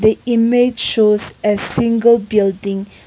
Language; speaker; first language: English; non-native, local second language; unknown